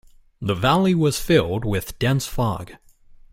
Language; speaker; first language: English; native; English